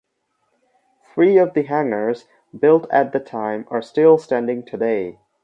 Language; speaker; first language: English; non-native, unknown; Bangla